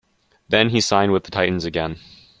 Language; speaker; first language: English; native; English